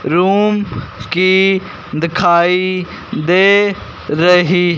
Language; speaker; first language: Hindi; non-native, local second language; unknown